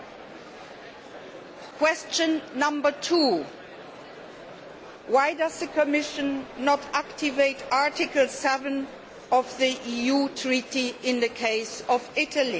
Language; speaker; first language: English; non-native, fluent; Luxembourgish